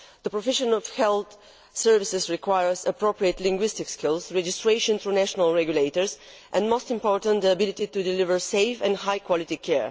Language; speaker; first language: English; non-native, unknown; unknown